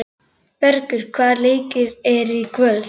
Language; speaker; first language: Icelandic; native; Icelandic